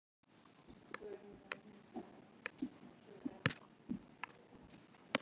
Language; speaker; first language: Icelandic; native; Icelandic